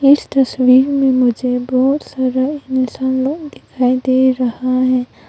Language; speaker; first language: Hindi; early bilingual, other home language; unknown